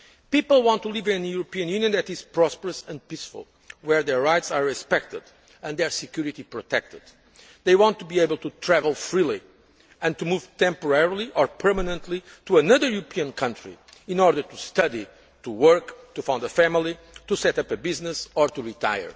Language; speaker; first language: English; non-native, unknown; Portuguese